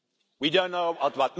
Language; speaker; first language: English; non-native, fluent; Dutch